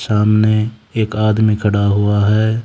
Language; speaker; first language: Hindi; native; Hindi